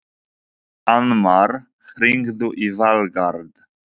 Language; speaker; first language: Icelandic; non-native, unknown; Polish